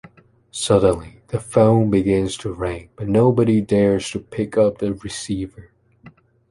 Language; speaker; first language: English; non-native, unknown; Chinese